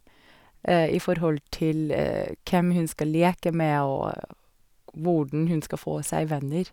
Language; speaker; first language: Norwegian; non-native, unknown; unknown